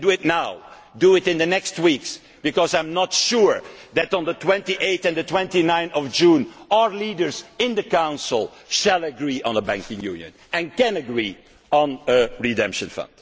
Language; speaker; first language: English; non-native, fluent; Dutch